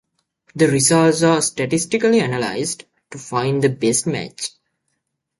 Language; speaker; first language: English; native; English